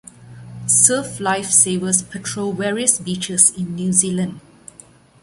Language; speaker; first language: English; non-native, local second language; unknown